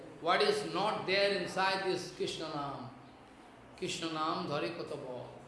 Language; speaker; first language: English; non-native, local second language; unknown